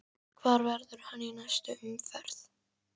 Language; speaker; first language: Icelandic; native; Icelandic